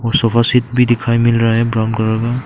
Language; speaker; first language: Hindi; non-native, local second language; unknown